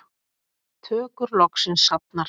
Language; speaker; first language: Icelandic; native; Icelandic